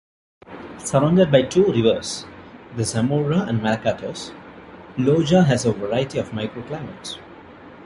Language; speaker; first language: English; non-native, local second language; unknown